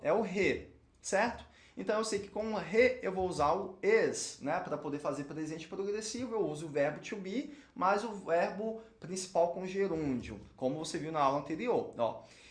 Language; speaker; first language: Portuguese; native; Portuguese